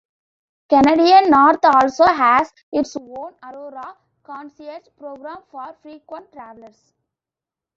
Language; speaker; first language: English; non-native, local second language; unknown